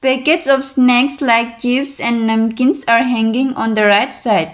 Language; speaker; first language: English; non-native, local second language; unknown